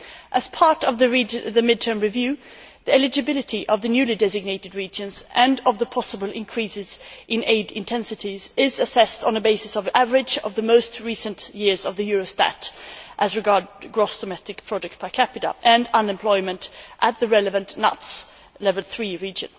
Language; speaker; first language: English; non-native, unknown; Swedish